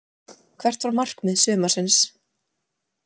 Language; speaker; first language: Icelandic; native; Icelandic